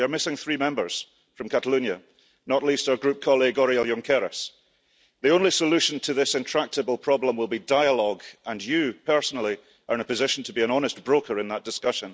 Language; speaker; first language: English; early bilingual, heritage; English